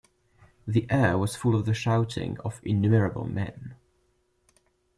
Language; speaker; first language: English; non-native, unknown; French